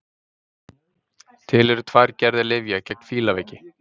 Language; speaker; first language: Icelandic; native; Icelandic